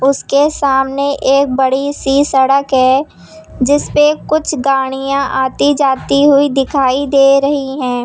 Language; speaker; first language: Hindi; native; Hindi